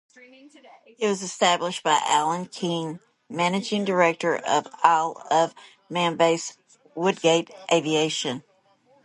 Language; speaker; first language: English; native; English